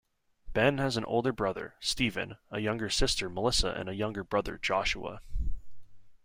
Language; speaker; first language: English; native; English